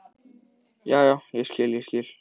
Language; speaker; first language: Icelandic; native; Icelandic